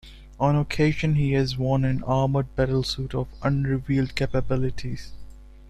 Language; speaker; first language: English; non-native, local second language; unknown